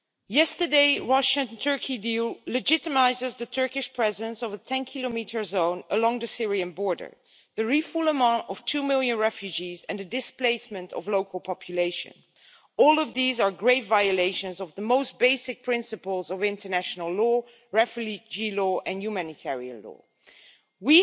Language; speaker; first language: English; non-native, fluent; Dutch